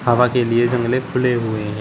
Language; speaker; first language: Hindi; native; Hindi